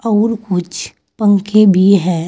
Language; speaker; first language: Hindi; native; Hindi